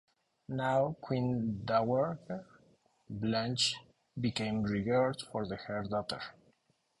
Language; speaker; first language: English; non-native, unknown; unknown